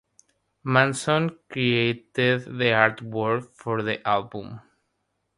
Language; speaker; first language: English; non-native, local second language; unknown